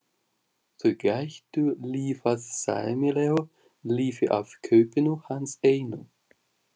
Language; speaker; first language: Icelandic; non-native, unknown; Russian